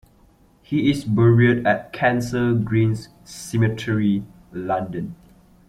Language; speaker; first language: English; non-native, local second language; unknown